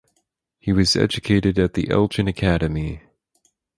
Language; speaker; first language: English; native; English